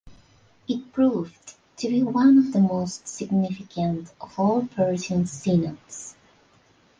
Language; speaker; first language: English; non-native, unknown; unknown